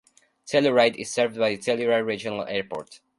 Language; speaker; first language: English; non-native, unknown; Spanish